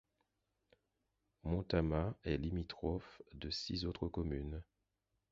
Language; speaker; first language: French; non-native, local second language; Haitian Creole